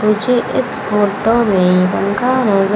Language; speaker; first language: Hindi; native; Hindi